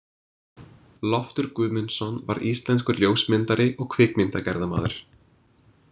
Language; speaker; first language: Icelandic; non-native, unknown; English